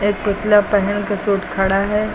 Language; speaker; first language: Hindi; native; Hindi